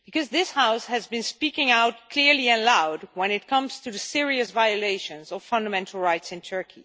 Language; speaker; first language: English; non-native, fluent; Dutch